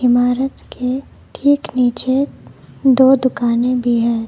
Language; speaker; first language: Hindi; non-native, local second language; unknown